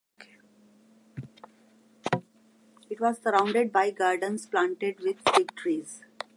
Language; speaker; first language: English; native; English